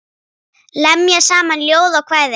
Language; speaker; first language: Icelandic; native; Icelandic